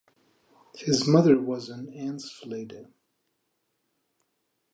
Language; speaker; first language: English; native; English